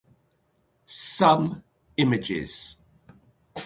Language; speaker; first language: English; native; English